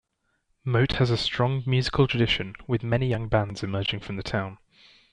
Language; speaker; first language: English; native; English